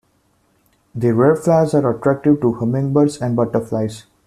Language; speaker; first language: English; non-native, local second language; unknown